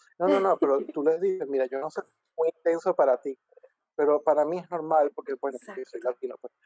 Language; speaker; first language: Spanish; native; Spanish